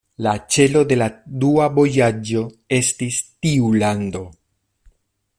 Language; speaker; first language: Esperanto; non-native, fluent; Spanish